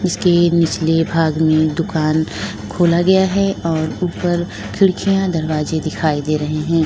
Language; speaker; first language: Hindi; native; Hindi